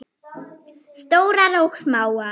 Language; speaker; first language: Icelandic; non-native, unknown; German